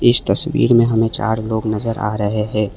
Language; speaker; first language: Hindi; non-native, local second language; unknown